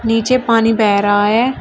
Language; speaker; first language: Hindi; native; Hindi